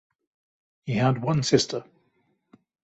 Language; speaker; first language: English; native; English